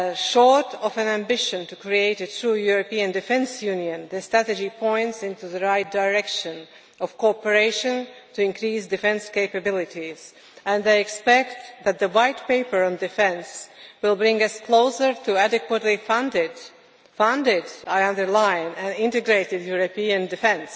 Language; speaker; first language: English; non-native, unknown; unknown